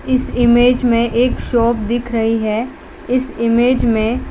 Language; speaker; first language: Hindi; non-native, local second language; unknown